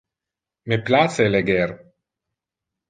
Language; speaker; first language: Interlingua; non-native, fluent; Italian